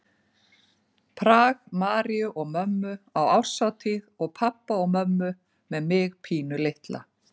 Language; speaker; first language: Icelandic; native; Icelandic